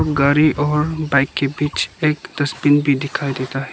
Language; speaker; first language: Hindi; early bilingual, other home language; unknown